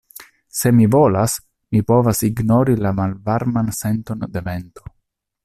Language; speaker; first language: Esperanto; non-native, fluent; Italian